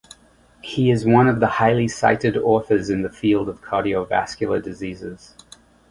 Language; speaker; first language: English; native; English